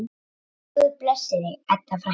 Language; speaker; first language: Icelandic; native; Icelandic